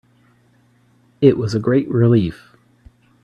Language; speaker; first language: English; native; English